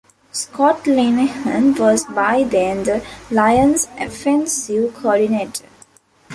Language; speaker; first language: English; non-native, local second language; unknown